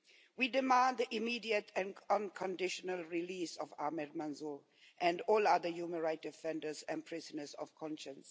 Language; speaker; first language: English; non-native, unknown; Swedish